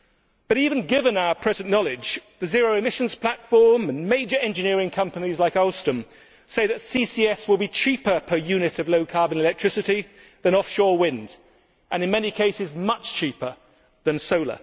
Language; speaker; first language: English; native; English